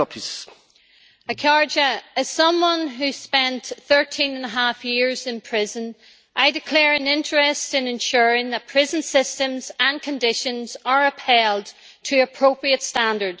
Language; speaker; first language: English; native; English